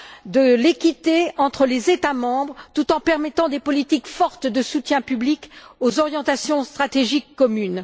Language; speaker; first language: French; native; French